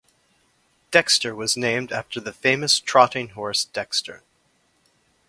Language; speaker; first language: English; native; English